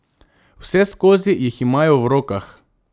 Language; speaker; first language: Slovenian; non-native, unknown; Macedonian